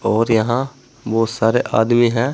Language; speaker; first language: Hindi; native; Hindi